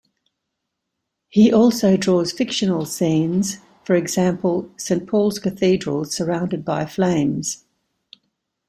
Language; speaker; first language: English; native; English